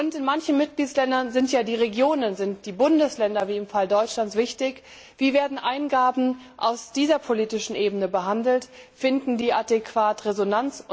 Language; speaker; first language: German; native; German